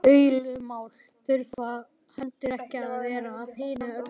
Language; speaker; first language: Icelandic; native; Icelandic